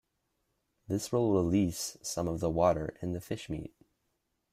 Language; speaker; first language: English; native; English